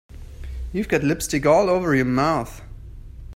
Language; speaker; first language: English; native; English